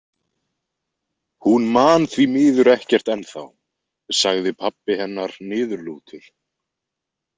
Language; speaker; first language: Icelandic; native; Icelandic